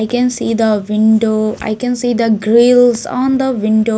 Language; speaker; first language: English; non-native, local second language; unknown